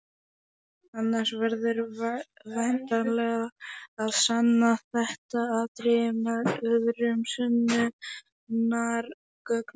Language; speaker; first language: Icelandic; non-native, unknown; Polish